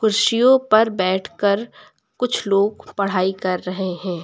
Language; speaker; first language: Hindi; native; Hindi